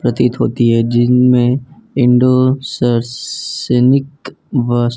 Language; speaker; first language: Hindi; non-native, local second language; Gujarati